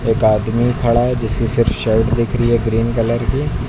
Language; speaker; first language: Hindi; native; Hindi